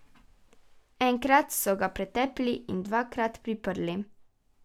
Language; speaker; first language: Slovenian; native; Slovenian